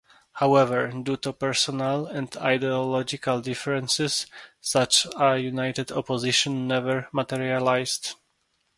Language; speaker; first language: English; non-native, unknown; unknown